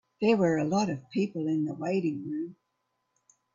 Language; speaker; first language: English; native; English